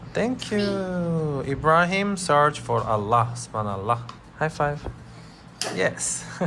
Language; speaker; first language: English; non-native, learner; Korean